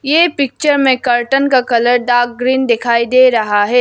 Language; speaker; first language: Hindi; non-native, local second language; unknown